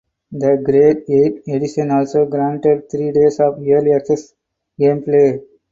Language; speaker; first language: English; non-native, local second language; Tamil